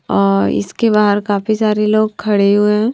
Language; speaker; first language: Hindi; non-native, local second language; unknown